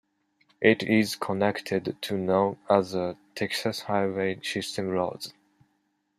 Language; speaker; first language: English; non-native, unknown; Japanese